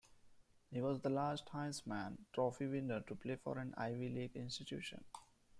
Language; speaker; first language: English; non-native, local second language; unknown